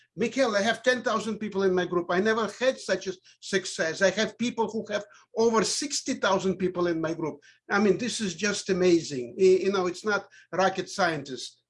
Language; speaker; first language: English; non-native, fluent; Russian